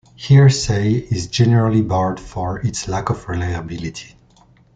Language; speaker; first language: English; non-native, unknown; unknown